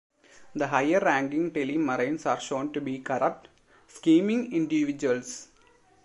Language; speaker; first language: English; non-native, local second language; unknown